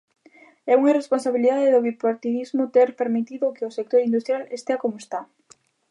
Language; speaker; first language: Galician; native; Galician